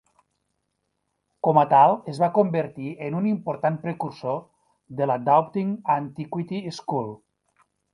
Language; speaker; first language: Catalan; native; Catalan